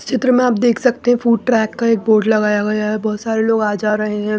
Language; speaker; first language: Hindi; non-native, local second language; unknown